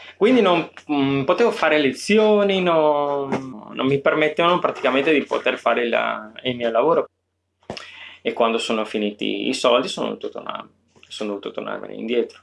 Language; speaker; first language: Italian; native; Italian